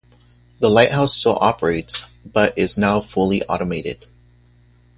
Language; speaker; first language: English; native; English